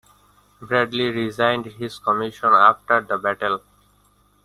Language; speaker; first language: English; non-native, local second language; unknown